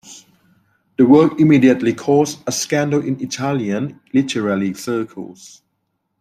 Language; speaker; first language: English; non-native, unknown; Thai